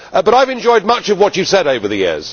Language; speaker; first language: English; native; English